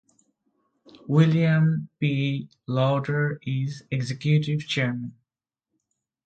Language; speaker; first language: English; non-native, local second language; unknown